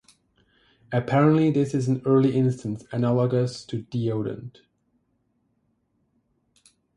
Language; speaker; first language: English; non-native, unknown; German